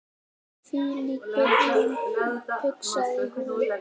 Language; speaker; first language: Icelandic; native; Icelandic